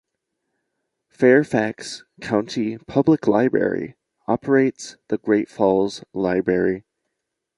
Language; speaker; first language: English; native; English